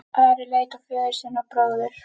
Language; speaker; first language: Icelandic; native; Icelandic